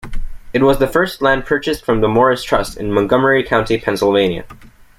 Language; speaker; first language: English; native; English